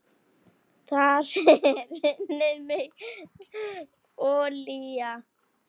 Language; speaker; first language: Icelandic; native; Icelandic